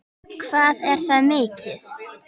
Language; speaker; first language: Icelandic; native; Icelandic